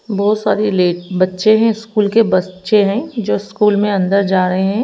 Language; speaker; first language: Hindi; native; Hindi